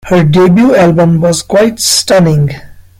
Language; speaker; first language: English; non-native, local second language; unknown